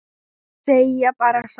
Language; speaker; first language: Icelandic; non-native, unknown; Thai